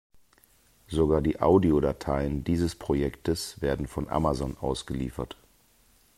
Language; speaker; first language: German; native; German